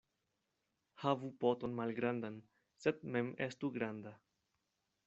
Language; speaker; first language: Esperanto; non-native, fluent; Spanish